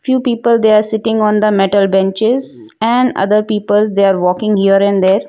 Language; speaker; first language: English; non-native, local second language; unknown